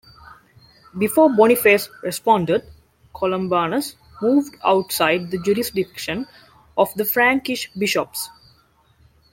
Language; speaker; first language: English; non-native, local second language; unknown